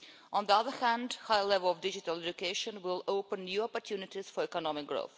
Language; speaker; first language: English; non-native, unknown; Russian